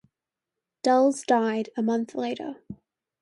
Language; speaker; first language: English; non-native, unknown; Chinese